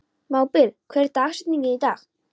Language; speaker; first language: Icelandic; non-native, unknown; Polish